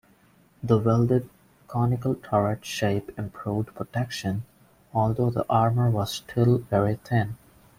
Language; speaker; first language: English; non-native, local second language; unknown